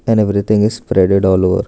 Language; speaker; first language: English; non-native, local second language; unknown